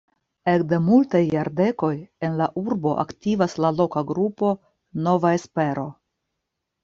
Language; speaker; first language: Esperanto; non-native, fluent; Russian